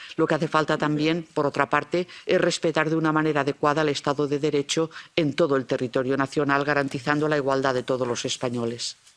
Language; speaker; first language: Spanish; non-native, local second language; Catalan